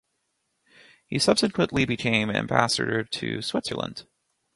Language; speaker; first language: English; native; English